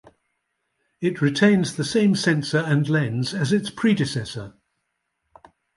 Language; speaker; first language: English; native; English